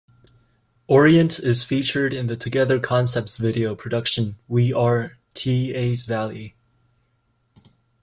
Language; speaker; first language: English; native; English